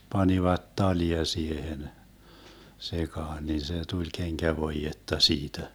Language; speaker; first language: Finnish; early bilingual, heritage; Finnish